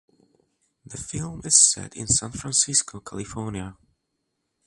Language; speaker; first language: English; non-native, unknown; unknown